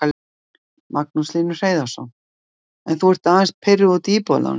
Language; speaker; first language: Icelandic; native; Icelandic